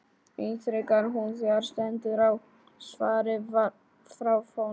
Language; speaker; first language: Icelandic; non-native, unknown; Polish